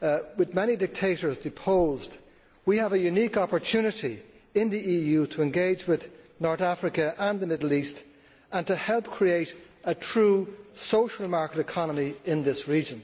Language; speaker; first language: English; native; English